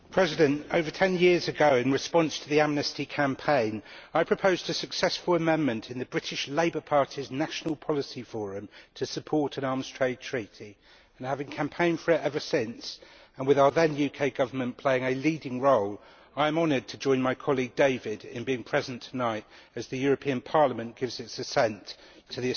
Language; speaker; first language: English; native; English